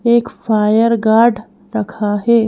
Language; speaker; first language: Hindi; native; Hindi